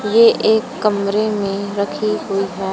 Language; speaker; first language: Hindi; native; Hindi